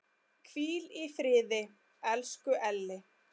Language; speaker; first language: Icelandic; native; Icelandic